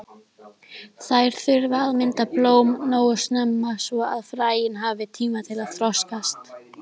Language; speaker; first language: Icelandic; native; Icelandic